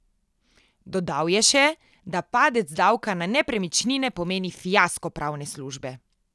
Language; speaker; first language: Slovenian; native; Slovenian